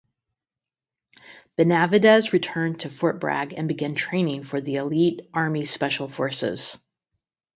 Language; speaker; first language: English; native; English